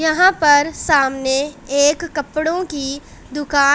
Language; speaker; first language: Hindi; non-native, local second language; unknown